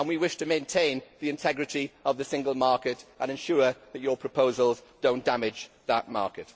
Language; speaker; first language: English; native; English